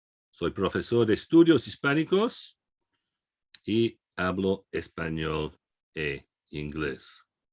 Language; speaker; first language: Spanish; non-native, fluent; English